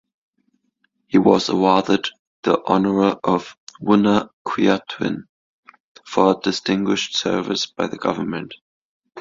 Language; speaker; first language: English; non-native, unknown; German